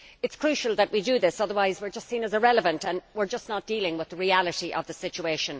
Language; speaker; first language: English; native; English